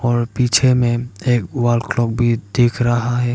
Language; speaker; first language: Hindi; non-native, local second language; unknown